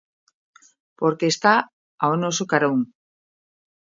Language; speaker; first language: Galician; native; Galician